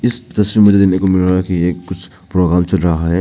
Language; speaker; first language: Hindi; non-native, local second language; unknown